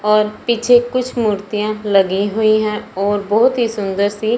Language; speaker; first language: Hindi; non-native, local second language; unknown